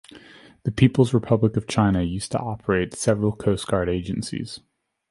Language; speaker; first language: English; native; English